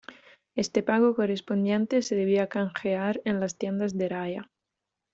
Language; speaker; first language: Spanish; non-native, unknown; Italian